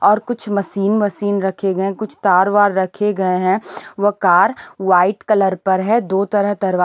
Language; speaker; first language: Hindi; non-native, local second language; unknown